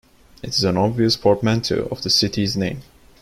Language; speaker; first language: English; non-native, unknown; Turkish